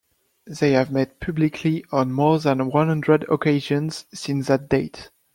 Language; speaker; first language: English; non-native, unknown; French